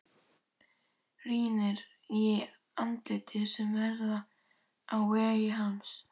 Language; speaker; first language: Icelandic; native; Icelandic